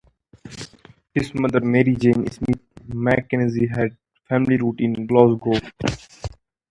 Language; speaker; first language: English; non-native, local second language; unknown